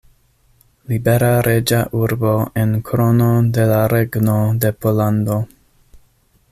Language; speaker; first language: Esperanto; non-native, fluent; English